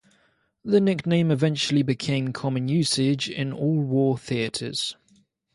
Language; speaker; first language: English; native; English